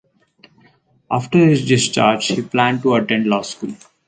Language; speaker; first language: English; non-native, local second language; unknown